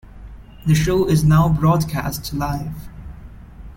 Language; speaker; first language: English; non-native, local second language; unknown